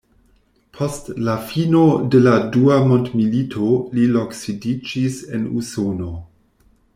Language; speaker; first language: Esperanto; non-native, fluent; German